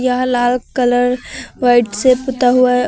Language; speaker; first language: Hindi; native; Hindi